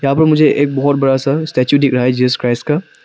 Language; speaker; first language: Hindi; non-native, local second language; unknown